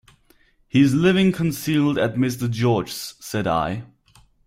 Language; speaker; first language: English; non-native, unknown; German